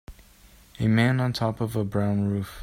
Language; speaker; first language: English; native; English